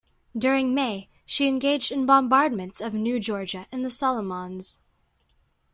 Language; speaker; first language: English; native; English